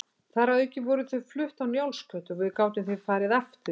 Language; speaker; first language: Icelandic; native; Icelandic